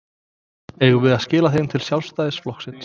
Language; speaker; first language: Icelandic; non-native, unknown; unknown